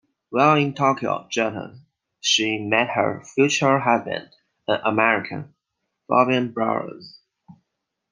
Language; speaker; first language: English; non-native, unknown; Chinese